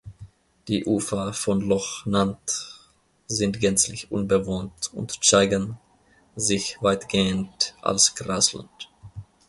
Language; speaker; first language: German; non-native, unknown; Finnish